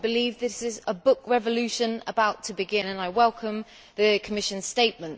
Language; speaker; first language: English; native; English